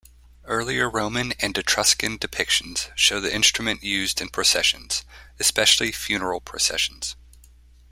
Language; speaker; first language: English; native; English